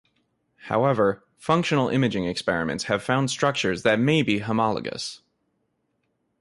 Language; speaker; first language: English; native; English